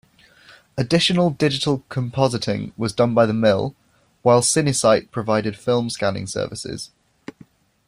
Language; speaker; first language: English; native; English